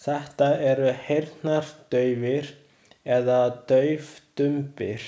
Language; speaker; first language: Icelandic; non-native, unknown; Chinese